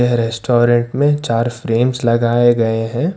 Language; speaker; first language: Hindi; non-native, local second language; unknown